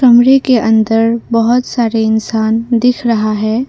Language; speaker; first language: Hindi; non-native, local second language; Assamese